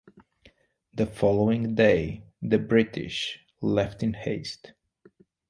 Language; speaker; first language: English; non-native, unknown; Portuguese